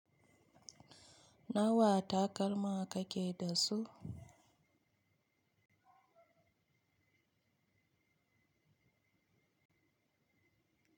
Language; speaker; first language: Hausa; native; Hausa